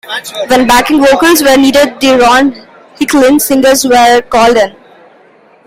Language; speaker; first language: English; non-native, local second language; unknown